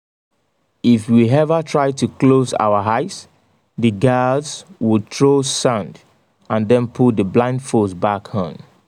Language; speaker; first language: English; non-native, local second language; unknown